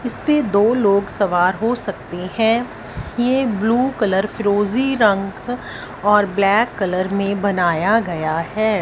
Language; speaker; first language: Hindi; non-native, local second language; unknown